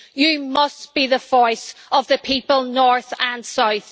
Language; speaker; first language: English; native; English